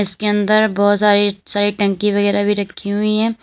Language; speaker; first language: Hindi; native; Hindi